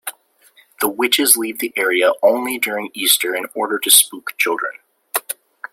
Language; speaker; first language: English; native; English